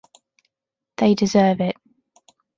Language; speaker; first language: English; native; English